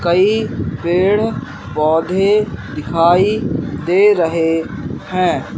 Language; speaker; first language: Hindi; native; Hindi